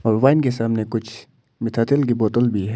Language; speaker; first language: Hindi; non-native, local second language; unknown